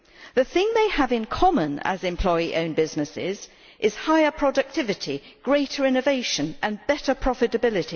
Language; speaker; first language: English; native; English